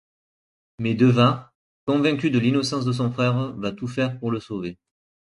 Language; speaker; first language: French; native; French